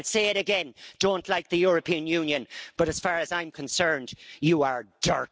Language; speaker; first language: English; native; English